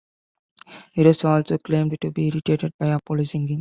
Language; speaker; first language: English; non-native, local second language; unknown